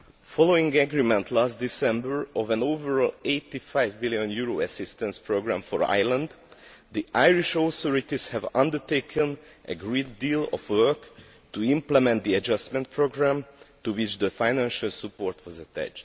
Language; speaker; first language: English; non-native, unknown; Hungarian